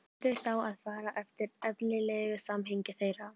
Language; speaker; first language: Icelandic; native; Icelandic